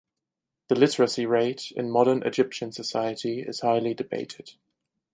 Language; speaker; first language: English; non-native, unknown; German